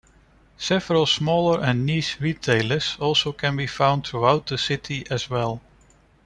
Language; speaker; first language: English; non-native, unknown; Dutch